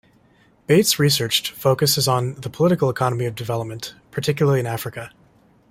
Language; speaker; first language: English; native; English